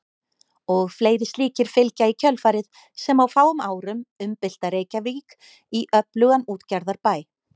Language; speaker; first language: Icelandic; native; Icelandic